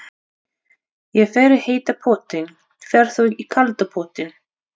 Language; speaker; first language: Icelandic; non-native, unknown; Russian